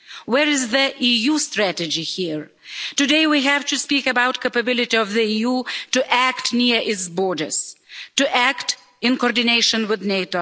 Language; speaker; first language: English; non-native, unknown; Lithuanian